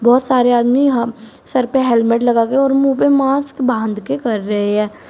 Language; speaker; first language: Hindi; native; Hindi